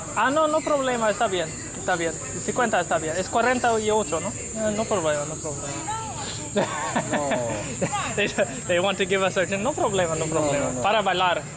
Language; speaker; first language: Spanish; non-native, learner; English